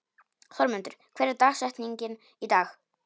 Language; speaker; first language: Icelandic; non-native, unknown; Polish